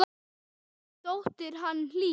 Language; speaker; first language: Icelandic; native; Icelandic